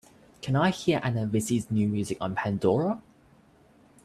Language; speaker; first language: English; native; English